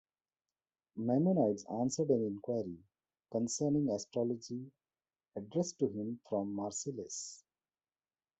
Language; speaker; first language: English; non-native, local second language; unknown